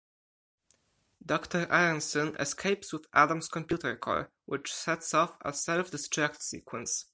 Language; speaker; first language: English; non-native, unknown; Polish